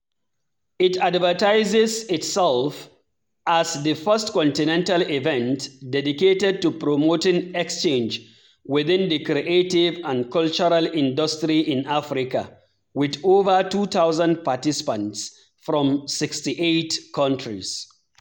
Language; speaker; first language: English; non-native, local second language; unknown